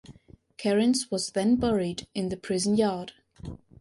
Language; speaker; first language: English; non-native, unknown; German